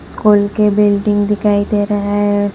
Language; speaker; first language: Hindi; non-native, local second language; Bangla